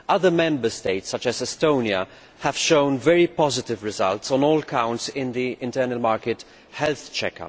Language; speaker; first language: English; non-native, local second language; Maltese